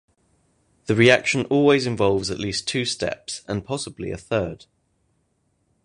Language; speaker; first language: English; native; English